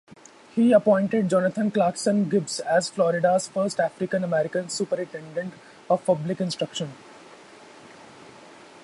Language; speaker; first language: English; non-native, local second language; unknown